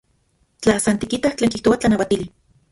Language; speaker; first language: Central Puebla Nahuatl; non-native, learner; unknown